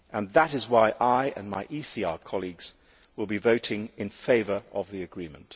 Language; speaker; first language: English; native; English